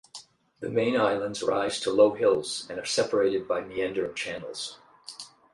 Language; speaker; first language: English; native; English